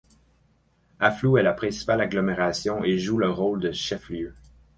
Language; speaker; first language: French; native; French